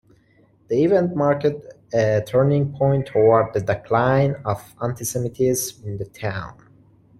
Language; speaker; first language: English; non-native, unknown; Persian